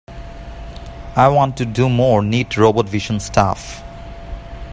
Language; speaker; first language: English; non-native, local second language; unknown